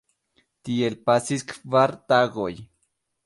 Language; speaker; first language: Esperanto; non-native, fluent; Spanish